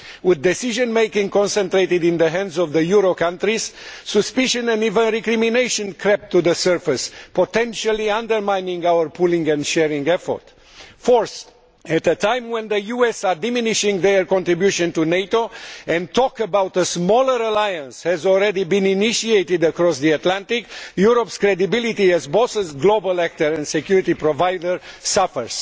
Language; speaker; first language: English; non-native, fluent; Romanian